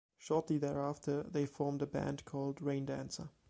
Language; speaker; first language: English; non-native, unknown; German